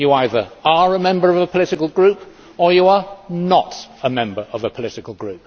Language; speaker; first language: English; native; English